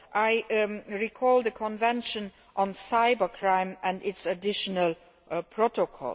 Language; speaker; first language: English; non-native, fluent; Luxembourgish